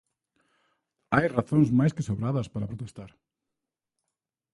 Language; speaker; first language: Galician; native; Galician